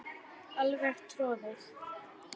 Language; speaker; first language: Icelandic; native; Icelandic